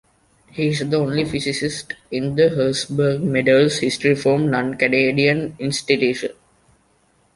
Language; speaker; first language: English; non-native, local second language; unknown